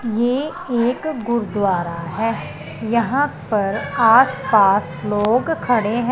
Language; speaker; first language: Hindi; non-native, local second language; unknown